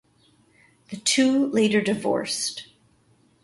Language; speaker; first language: English; native; English